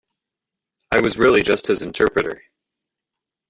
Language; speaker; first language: English; native; English